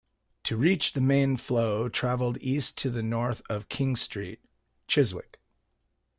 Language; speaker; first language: English; native; English